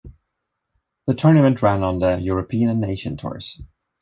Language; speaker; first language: English; non-native, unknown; Swedish